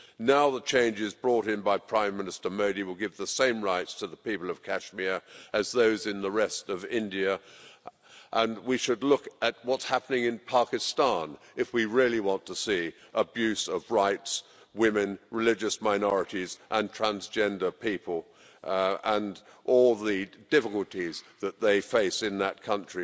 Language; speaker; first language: English; native; English